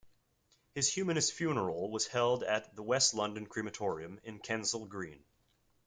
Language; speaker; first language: English; native; English